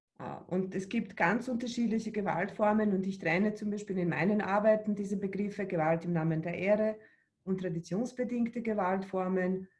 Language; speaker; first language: German; early bilingual, other home language; Bosnian